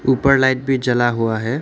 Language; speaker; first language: Hindi; non-native, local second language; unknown